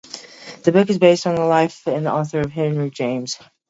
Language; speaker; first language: English; native; English